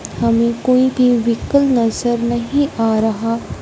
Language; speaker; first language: Hindi; non-native, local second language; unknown